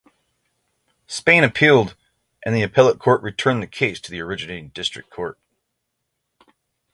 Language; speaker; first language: English; native; English